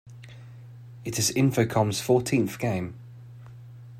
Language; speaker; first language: English; native; English